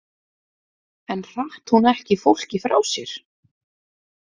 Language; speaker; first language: Icelandic; native; Icelandic